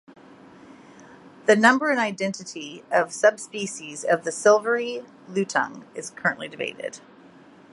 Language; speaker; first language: English; native; English